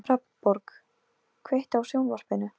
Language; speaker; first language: Icelandic; non-native, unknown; Polish